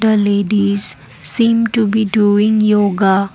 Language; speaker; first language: English; non-native, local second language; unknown